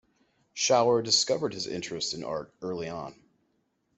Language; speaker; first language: English; native; English